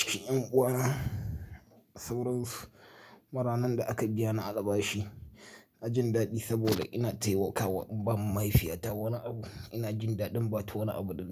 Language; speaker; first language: Hausa; native; Hausa